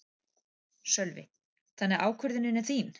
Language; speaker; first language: Icelandic; native; Icelandic